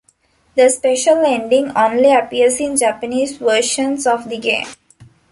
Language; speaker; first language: English; non-native, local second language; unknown